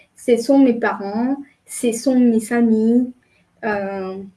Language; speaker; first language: French; non-native, fluent; Spanish